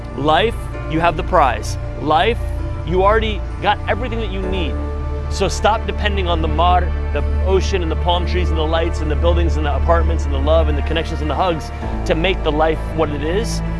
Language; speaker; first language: English; native; English